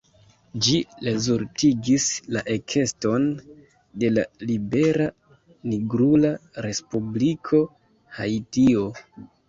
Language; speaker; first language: Esperanto; non-native, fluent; Kinyarwanda